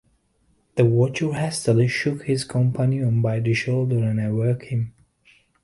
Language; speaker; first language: English; native; English